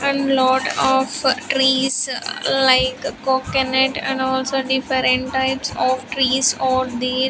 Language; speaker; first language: English; non-native, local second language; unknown